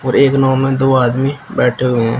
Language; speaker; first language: Hindi; native; Hindi